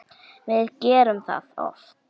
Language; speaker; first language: Icelandic; native; Icelandic